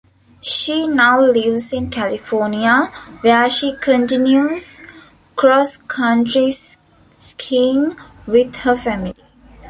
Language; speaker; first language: English; non-native, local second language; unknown